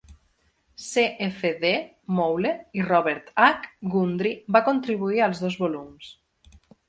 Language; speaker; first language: Catalan; native; Catalan